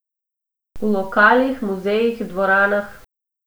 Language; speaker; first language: Slovenian; non-native, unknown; Macedonian